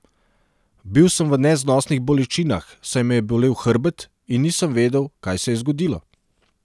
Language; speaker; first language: Slovenian; non-native, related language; Serbian